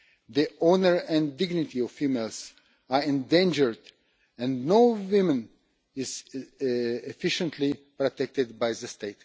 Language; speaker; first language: English; non-native, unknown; Russian